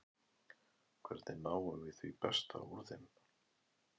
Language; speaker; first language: Icelandic; native; Icelandic